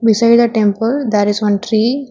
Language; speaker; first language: English; non-native, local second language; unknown